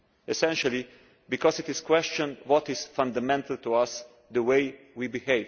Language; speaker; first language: English; non-native, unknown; Slovenian